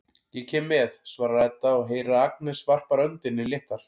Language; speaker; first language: Icelandic; native; Icelandic